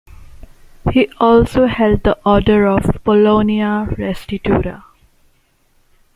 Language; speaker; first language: English; non-native, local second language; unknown